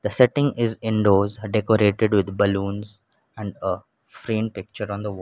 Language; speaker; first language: English; non-native, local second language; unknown